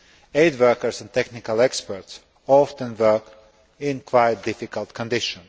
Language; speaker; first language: English; non-native, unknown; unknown